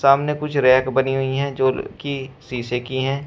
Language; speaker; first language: Hindi; native; Hindi